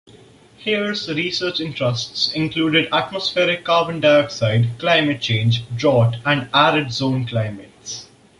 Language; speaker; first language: English; non-native, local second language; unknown